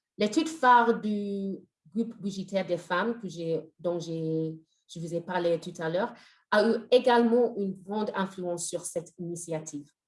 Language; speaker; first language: French; non-native, fluent; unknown